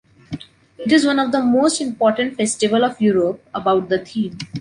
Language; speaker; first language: English; non-native, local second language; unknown